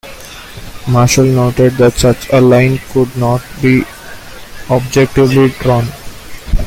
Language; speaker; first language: English; non-native, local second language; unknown